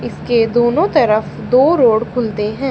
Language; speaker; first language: Hindi; native; Hindi